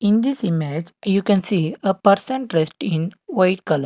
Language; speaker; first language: English; non-native, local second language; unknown